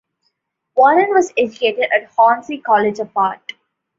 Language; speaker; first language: English; non-native, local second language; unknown